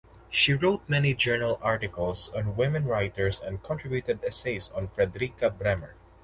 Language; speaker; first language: English; non-native, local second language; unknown